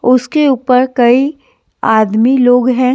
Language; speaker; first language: Hindi; native; Hindi